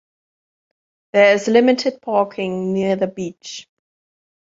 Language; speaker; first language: English; non-native, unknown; German